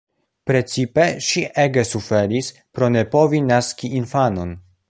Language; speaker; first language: Esperanto; non-native, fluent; Polish